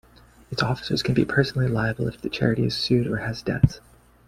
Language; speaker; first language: English; native; English